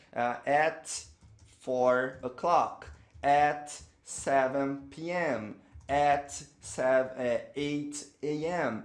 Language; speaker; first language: English; non-native, fluent; Portuguese